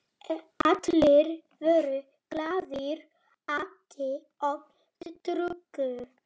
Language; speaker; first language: Icelandic; non-native, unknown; Polish